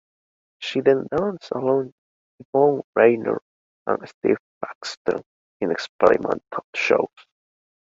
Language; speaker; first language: English; native; English